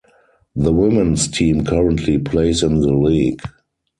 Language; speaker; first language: English; non-native, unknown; German